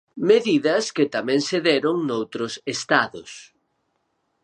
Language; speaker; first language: Galician; native; Galician